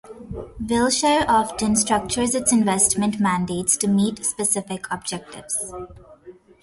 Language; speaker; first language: English; non-native, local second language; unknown